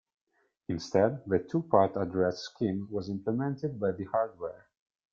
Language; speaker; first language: English; non-native, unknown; Italian